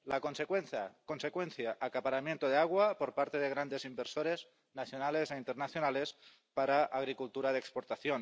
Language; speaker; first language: Spanish; non-native, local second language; Catalan